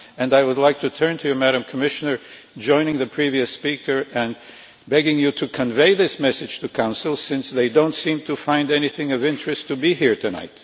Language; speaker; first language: English; non-native, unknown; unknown